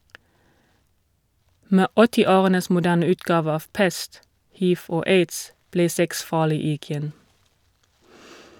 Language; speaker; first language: Norwegian; non-native, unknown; German